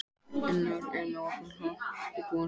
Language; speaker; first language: Icelandic; native; Icelandic